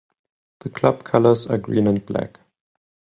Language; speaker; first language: English; non-native, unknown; German